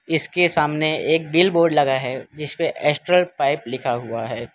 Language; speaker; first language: Hindi; non-native, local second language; Gujarati